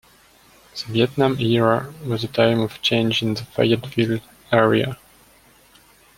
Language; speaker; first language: English; non-native, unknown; French